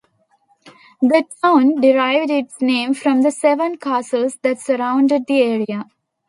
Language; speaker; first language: English; non-native, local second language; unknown